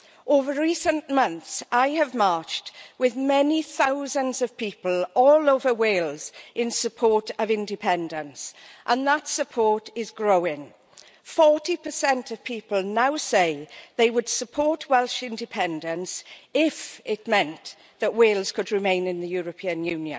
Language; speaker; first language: English; native; English